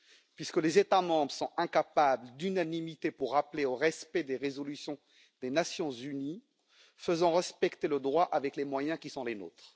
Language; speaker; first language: French; native; French